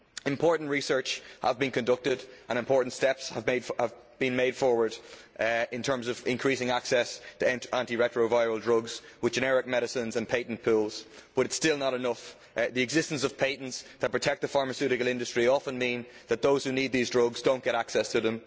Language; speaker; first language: English; native; English